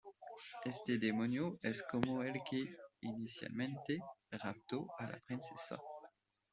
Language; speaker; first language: Spanish; non-native, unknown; French